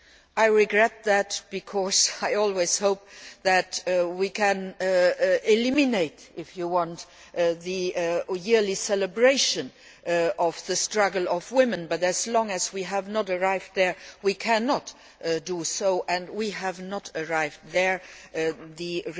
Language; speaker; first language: English; non-native, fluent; Luxembourgish